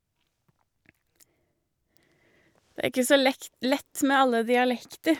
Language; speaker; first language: Norwegian; native; Norwegian